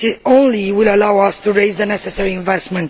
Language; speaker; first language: English; non-native, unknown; Romanian